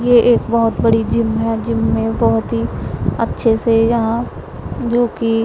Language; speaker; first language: Hindi; non-native, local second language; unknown